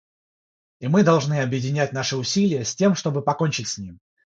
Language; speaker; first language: Russian; non-native, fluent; Georgian